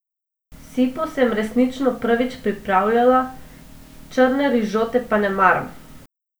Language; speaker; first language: Slovenian; non-native, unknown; Macedonian